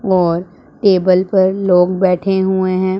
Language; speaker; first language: Hindi; non-native, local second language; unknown